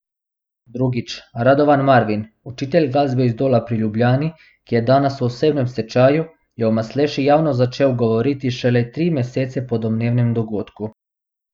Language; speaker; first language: Slovenian; non-native, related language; Bosnian